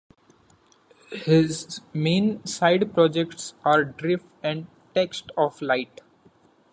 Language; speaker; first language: English; non-native, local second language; Marathi